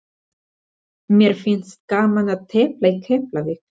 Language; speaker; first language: Icelandic; non-native, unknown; Spanish